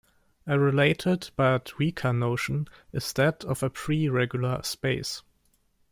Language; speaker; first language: English; non-native, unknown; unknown